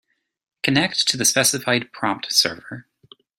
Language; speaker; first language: English; native; English